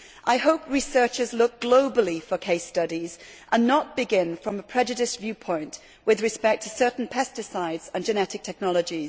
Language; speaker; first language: English; native; English